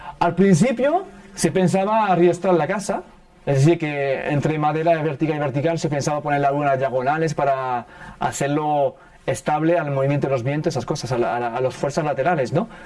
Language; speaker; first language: Spanish; early bilingual, heritage; French